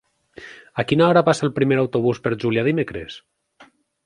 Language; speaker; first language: Catalan; native; Catalan